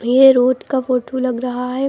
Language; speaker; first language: Hindi; native; Hindi